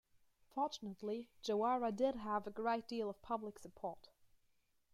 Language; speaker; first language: English; non-native, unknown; German